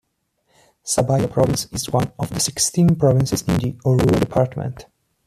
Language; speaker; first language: English; non-native, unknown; Italian